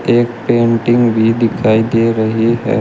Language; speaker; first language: Hindi; native; Hindi